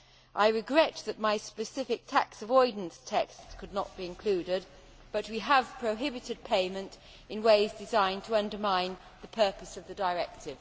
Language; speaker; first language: English; native; English